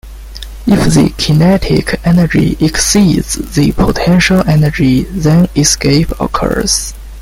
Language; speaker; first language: English; non-native, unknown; Chinese